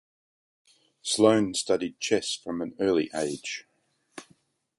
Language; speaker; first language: English; native; English